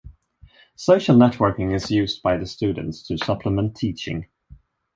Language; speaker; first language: English; non-native, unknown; Swedish